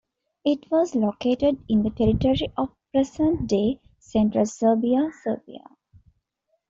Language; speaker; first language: English; non-native, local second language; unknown